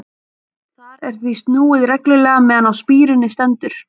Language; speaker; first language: Icelandic; native; Icelandic